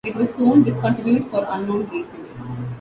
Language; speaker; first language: English; non-native, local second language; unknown